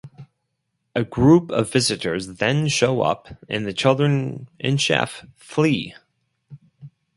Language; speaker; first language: English; non-native, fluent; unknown